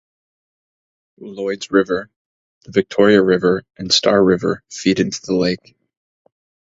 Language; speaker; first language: English; native; English